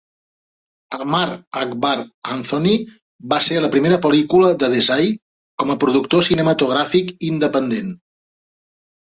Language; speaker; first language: Catalan; native; Catalan